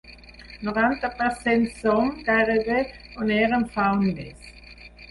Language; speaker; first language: Catalan; non-native, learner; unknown